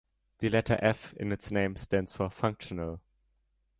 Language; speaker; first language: English; non-native, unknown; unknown